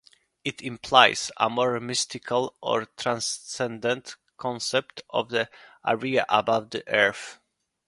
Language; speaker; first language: English; non-native, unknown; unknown